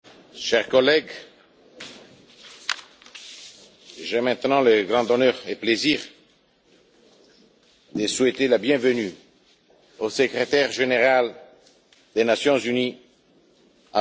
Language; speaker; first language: French; non-native, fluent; Italian